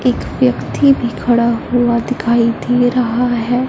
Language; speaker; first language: Hindi; non-native, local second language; Punjabi